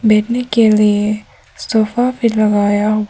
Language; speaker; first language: Hindi; non-native, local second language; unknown